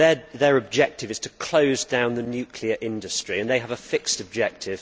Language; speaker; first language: English; native; English